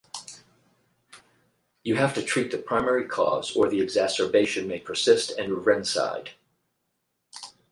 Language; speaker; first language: English; native; English